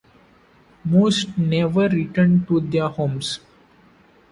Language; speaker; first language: English; non-native, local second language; Marathi